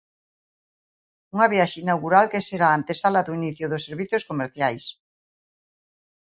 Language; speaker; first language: Galician; native; Galician